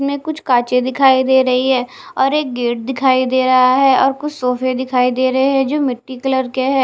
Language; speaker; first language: Hindi; non-native, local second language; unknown